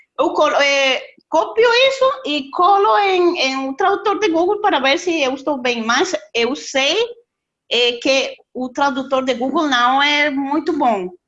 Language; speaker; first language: Portuguese; non-native, learner; Spanish